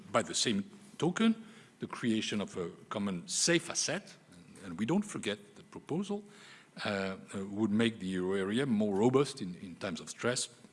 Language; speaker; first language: English; non-native, fluent; French